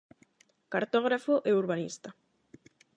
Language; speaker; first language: Galician; non-native, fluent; Spanish